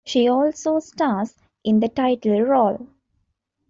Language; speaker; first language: English; non-native, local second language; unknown